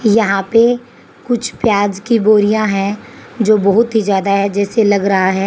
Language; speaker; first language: Hindi; native; Hindi